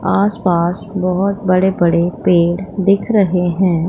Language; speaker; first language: Hindi; non-native, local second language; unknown